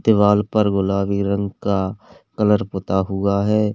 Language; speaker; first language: Hindi; native; Hindi